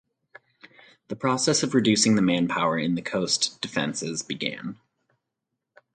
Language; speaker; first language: English; native; English